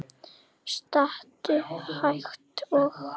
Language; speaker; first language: Icelandic; native; Icelandic